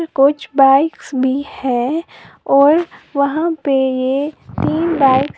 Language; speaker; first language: Hindi; native; Hindi